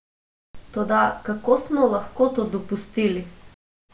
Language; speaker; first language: Slovenian; non-native, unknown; Macedonian